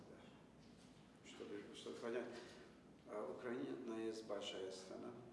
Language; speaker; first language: Russian; non-native, fluent; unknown